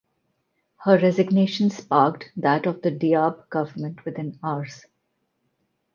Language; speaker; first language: English; non-native, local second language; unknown